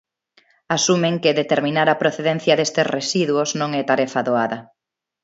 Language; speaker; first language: Galician; non-native, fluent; Spanish